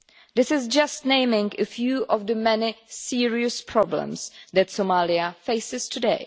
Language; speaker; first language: English; non-native, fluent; Czech